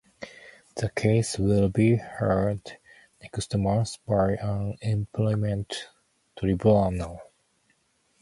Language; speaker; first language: English; non-native, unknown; Japanese